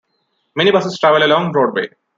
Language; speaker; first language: English; non-native, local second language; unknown